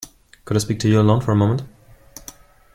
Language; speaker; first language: English; non-native, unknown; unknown